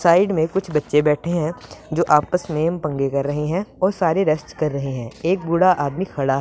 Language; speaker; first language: Hindi; non-native, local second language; Punjabi